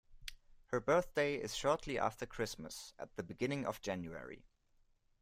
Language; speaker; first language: English; non-native, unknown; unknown